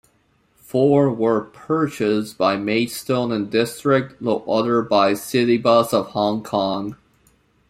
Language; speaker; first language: English; non-native, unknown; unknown